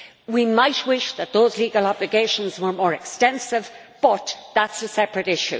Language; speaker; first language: English; native; English